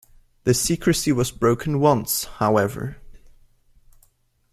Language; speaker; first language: English; non-native, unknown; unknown